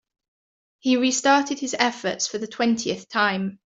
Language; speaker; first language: English; native; English